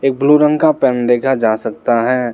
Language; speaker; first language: Hindi; non-native, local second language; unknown